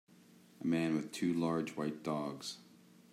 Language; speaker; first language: English; native; English